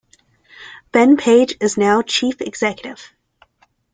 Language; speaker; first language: English; native; English